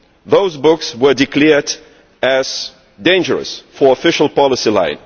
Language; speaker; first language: English; non-native, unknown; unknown